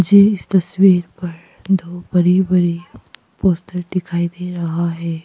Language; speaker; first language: Hindi; non-native, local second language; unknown